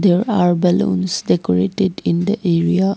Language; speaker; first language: English; non-native, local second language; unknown